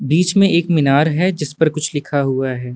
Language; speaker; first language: Hindi; native; Hindi